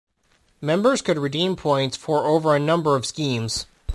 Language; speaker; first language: English; native; English